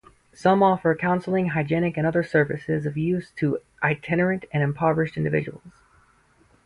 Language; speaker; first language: English; native; English